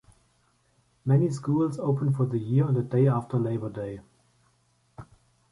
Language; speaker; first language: English; non-native, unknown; German